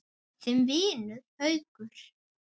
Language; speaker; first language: Icelandic; native; Icelandic